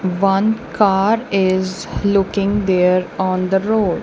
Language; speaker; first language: English; non-native, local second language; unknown